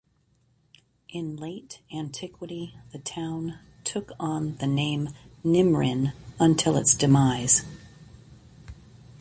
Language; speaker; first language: English; native; English